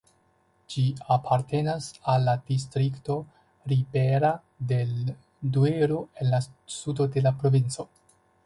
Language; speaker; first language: Esperanto; non-native, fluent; Chinese